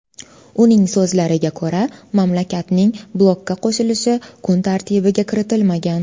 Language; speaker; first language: Uzbek; native; Uzbek